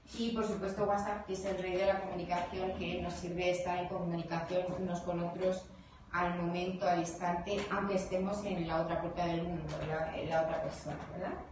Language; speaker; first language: Spanish; native; Spanish